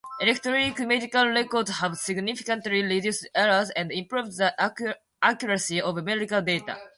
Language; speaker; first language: English; non-native, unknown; Japanese